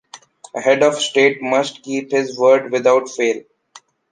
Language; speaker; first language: English; non-native, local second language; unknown